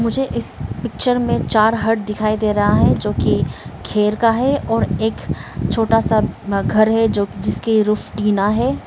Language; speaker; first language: Hindi; early bilingual, other home language; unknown